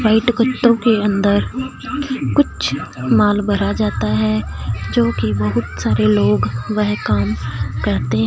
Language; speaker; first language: Hindi; non-native, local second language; Punjabi